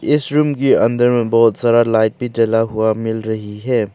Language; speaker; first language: Hindi; non-native, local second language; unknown